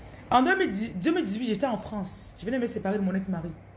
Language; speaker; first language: French; non-native, local second language; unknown